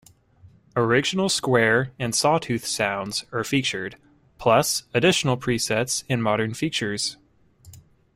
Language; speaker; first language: English; native; English